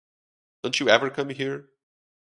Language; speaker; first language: English; non-native, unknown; Portuguese